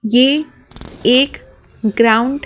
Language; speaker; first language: Hindi; native; Hindi